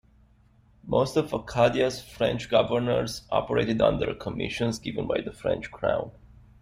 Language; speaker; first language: English; native; English